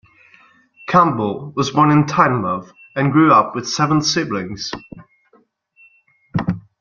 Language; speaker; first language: English; non-native, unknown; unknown